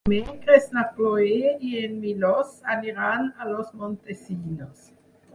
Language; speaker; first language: Catalan; non-native, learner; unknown